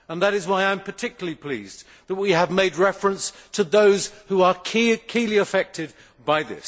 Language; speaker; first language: English; native; English